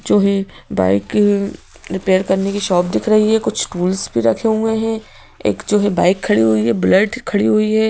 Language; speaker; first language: Hindi; native; Hindi